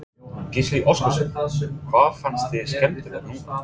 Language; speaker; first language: Icelandic; non-native, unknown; English